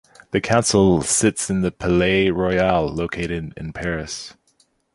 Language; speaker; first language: English; native; English